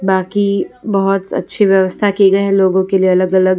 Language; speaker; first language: Hindi; non-native, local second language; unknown